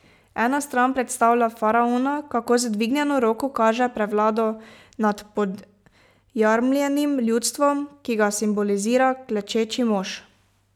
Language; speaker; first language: Slovenian; native; Slovenian